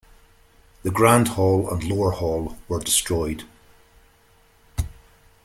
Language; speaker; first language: English; native; English